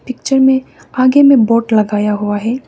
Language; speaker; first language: Hindi; early bilingual, other home language; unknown